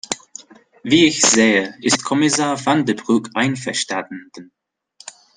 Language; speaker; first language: German; non-native, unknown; English